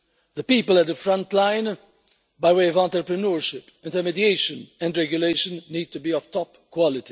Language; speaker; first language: English; non-native, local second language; Maltese